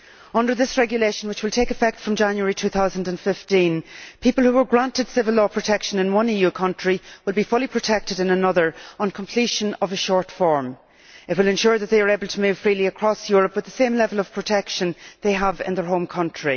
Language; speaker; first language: English; native; English